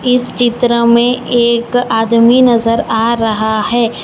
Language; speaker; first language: Hindi; non-native, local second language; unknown